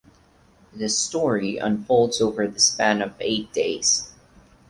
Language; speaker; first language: English; non-native, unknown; Portuguese